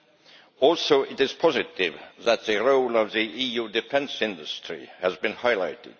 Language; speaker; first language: English; non-native, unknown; Estonian